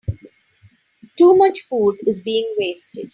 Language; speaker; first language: English; non-native, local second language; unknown